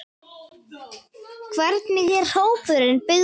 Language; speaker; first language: Icelandic; native; Icelandic